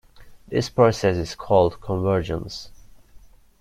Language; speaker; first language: English; non-native, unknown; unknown